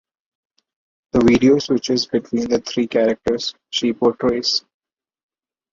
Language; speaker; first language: English; non-native, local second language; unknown